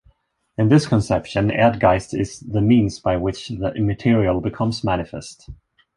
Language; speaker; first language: English; non-native, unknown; Swedish